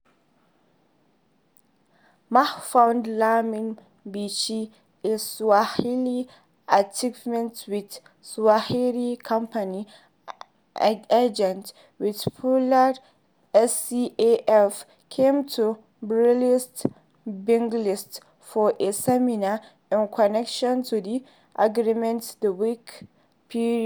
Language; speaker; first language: English; non-native, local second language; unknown